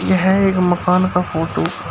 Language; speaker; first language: Hindi; native; Hindi